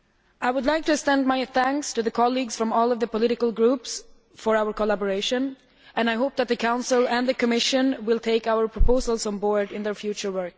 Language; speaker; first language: English; non-native, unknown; Swedish